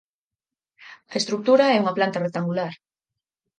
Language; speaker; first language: Galician; native; Galician